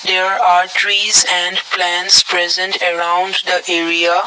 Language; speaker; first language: English; non-native, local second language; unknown